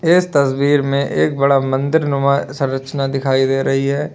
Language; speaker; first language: Hindi; native; Hindi